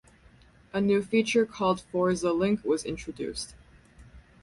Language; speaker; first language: English; native; English